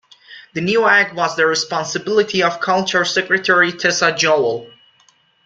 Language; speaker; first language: English; non-native, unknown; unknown